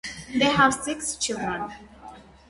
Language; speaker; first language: English; non-native, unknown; Armenian